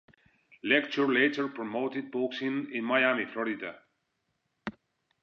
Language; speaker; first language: English; non-native, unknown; Spanish